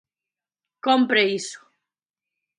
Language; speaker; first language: Galician; native; Galician